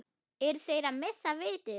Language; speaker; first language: Icelandic; non-native, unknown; German